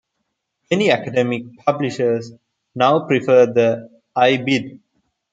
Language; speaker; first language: English; non-native, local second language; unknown